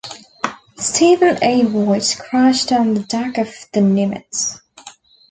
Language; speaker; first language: English; native; English